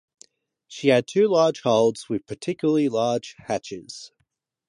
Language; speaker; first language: English; non-native, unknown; Japanese